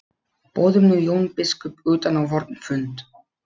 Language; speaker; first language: Icelandic; non-native, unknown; Polish